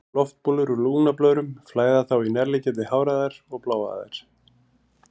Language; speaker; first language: Icelandic; native; Icelandic